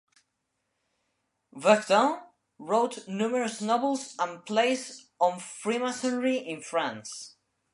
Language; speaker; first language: English; non-native, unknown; Spanish